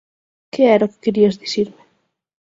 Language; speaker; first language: Galician; native; Galician